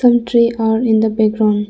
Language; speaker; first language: English; non-native, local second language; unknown